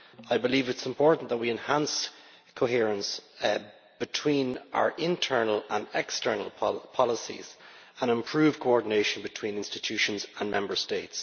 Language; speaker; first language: English; native; English